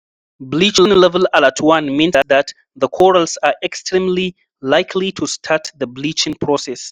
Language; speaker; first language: English; non-native, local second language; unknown